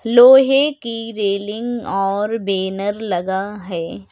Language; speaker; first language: Hindi; native; Hindi